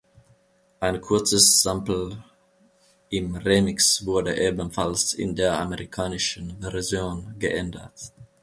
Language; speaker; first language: German; non-native, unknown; Finnish